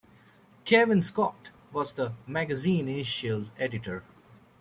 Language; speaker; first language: English; native; English